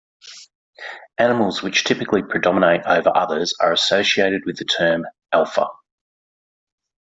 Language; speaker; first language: English; native; English